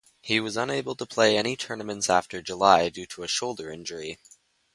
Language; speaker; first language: English; native; English